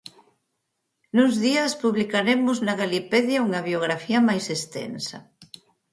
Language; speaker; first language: Galician; native; Galician